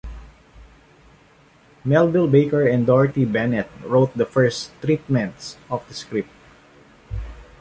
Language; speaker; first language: English; non-native, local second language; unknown